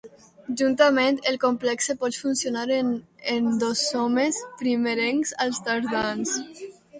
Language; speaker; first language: Catalan; non-native, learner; Spanish